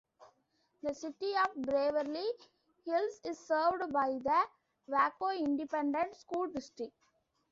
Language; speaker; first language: English; non-native, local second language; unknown